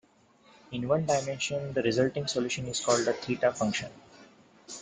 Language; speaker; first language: English; non-native, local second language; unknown